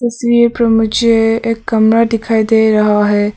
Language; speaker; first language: Hindi; early bilingual, other home language; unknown